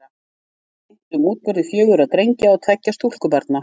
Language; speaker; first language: Icelandic; native; Icelandic